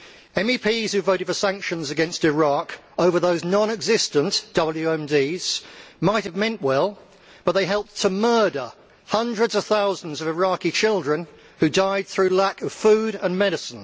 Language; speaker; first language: English; native; English